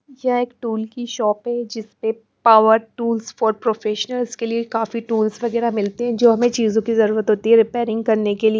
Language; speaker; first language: Hindi; non-native, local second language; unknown